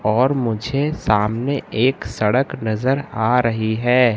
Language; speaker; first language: Hindi; native; Hindi